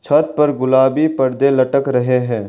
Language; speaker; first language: Hindi; non-native, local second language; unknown